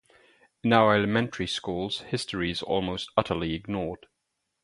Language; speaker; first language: English; non-native, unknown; German